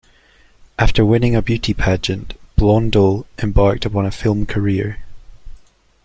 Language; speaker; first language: English; native; English